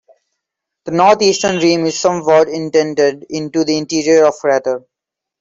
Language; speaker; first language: English; non-native, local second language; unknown